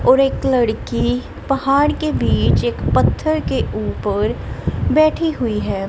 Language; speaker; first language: Hindi; non-native, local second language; Punjabi